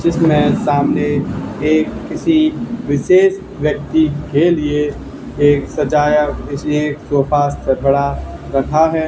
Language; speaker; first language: Hindi; native; Hindi